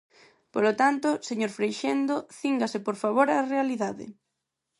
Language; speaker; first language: Galician; non-native, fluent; Spanish